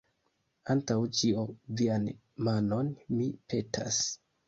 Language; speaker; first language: Esperanto; non-native, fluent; Kinyarwanda